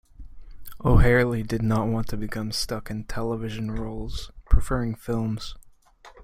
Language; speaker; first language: English; native; English